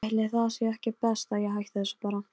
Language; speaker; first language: Icelandic; non-native, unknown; Polish